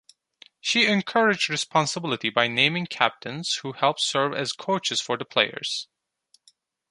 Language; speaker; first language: English; non-native, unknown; Turkish